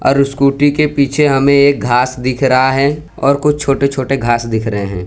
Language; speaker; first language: Hindi; non-native, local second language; Gujarati